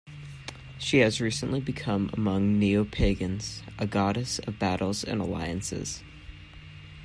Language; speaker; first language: English; native; English